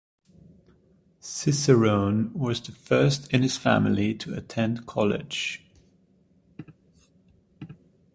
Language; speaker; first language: English; non-native, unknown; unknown